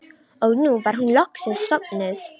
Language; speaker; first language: Icelandic; non-native, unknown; Romanian